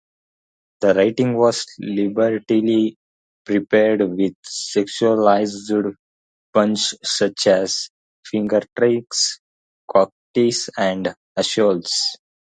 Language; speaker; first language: English; non-native, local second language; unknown